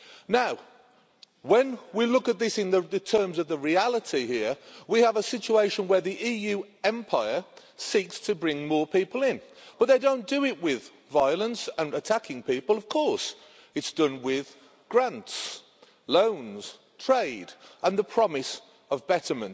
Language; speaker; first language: English; native; English